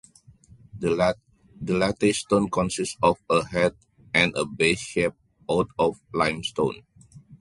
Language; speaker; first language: English; non-native, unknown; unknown